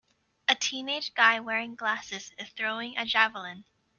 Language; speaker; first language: English; native; English